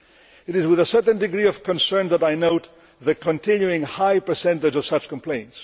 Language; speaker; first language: English; non-native, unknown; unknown